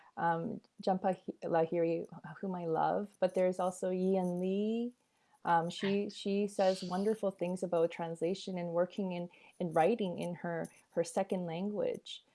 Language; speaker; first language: English; early bilingual, other home language; Korean